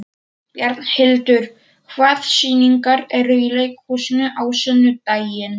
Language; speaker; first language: Icelandic; non-native, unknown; Polish